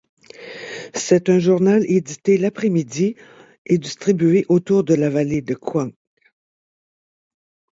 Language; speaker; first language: French; native; French